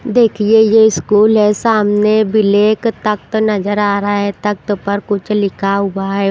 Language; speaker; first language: Hindi; non-native, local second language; Punjabi